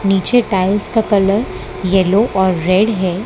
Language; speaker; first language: Hindi; non-native, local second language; Gujarati